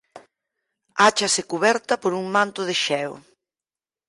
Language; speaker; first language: Galician; native; Galician